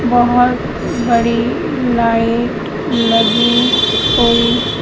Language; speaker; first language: Hindi; native; Hindi